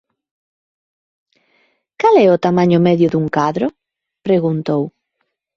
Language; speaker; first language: Galician; native; Galician